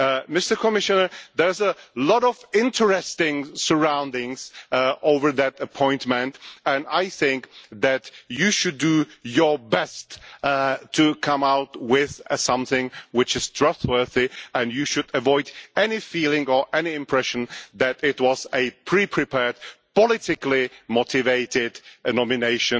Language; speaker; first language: English; non-native, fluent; Czech